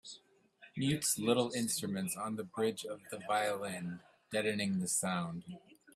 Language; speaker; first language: English; native; English